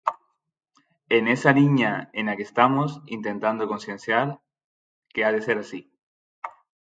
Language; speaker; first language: Galician; non-native, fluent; Spanish